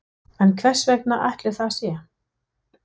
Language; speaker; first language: Icelandic; non-native, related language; Danish